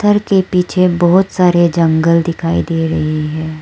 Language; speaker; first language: Hindi; non-native, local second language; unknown